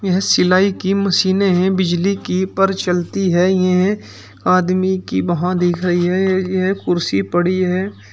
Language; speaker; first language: Hindi; native; Hindi